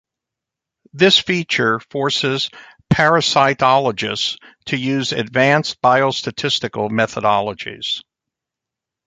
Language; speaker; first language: English; native; English